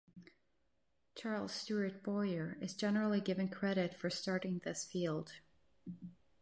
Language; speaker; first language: English; non-native, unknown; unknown